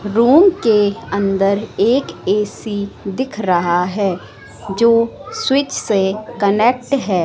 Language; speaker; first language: Hindi; native; Hindi